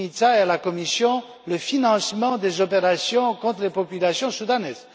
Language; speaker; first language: French; non-native, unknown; Romanian